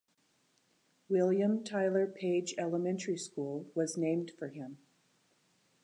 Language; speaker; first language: English; native; English